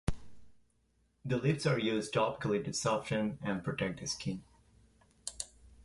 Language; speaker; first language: English; non-native, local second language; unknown